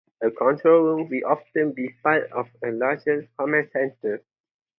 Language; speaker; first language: English; non-native, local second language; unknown